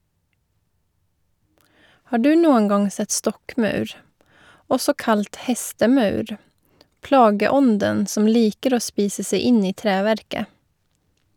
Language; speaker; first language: Norwegian; non-native, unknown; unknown